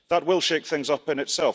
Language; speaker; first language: English; early bilingual, heritage; English